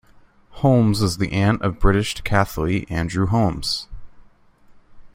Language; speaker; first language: English; native; English